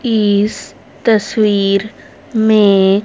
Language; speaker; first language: Hindi; native; Hindi